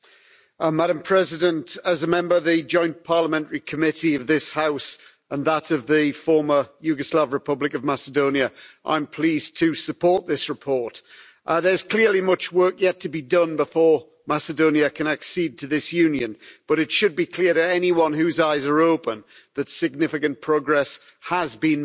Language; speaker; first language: English; native; English